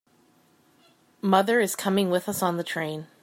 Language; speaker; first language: English; native; English